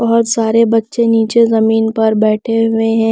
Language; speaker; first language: Hindi; non-native, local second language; Punjabi